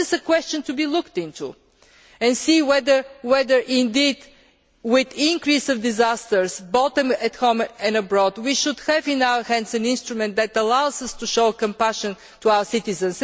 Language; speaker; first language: English; non-native, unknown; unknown